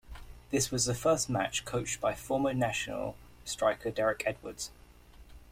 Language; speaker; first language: English; native; English